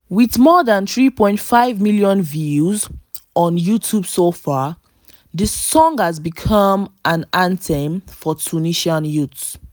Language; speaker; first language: English; non-native, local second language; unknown